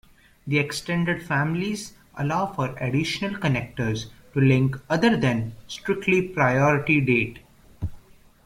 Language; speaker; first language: English; non-native, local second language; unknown